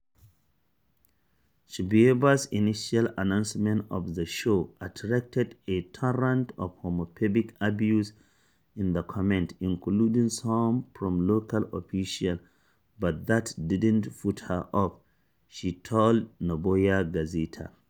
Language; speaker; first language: English; non-native, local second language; Hausa